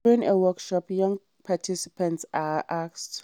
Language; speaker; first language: English; non-native, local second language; Hausa